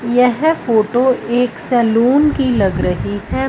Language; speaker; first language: Hindi; non-native, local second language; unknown